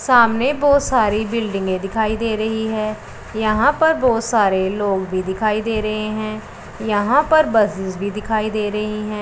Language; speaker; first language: Hindi; non-native, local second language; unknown